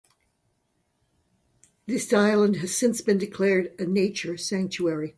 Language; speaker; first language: English; native; English